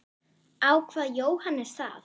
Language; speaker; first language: Icelandic; non-native, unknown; German